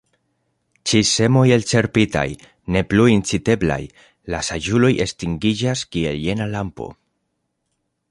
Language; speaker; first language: Esperanto; non-native, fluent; Spanish